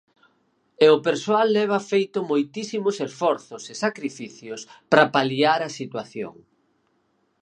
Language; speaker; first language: Galician; native; Galician